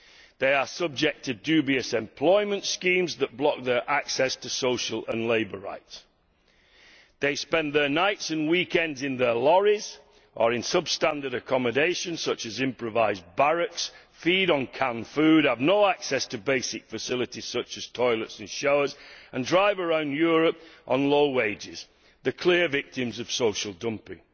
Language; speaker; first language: English; native; English